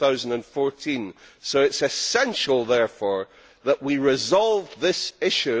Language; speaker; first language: English; native; English